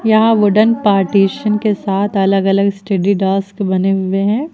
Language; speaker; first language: Hindi; native; Hindi